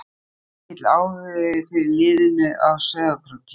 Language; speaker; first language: Icelandic; native; Icelandic